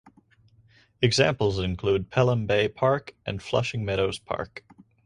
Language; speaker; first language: English; native; English